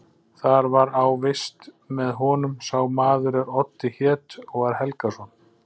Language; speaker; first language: Icelandic; native; Icelandic